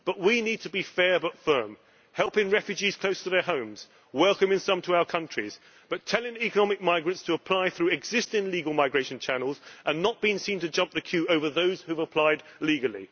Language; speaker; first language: English; native; English